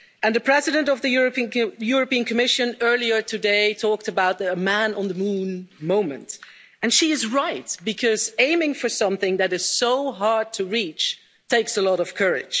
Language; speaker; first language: English; non-native, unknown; Dutch